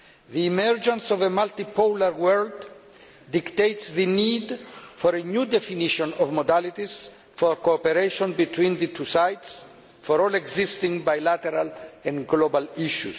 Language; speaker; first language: English; non-native, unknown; Greek